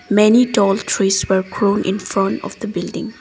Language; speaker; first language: English; non-native, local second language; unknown